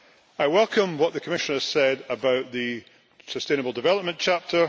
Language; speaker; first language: English; native; English